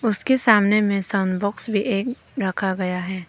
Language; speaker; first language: Hindi; non-native, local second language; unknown